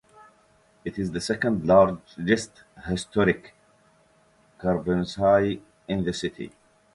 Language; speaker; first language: English; native; English